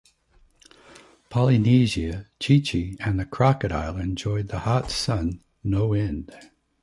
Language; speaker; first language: English; native; English